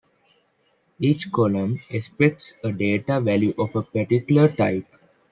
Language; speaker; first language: English; non-native, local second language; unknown